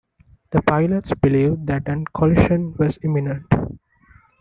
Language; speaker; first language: English; non-native, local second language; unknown